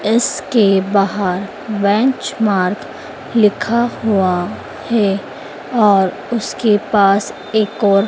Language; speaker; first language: Hindi; native; Hindi